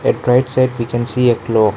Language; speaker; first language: English; non-native, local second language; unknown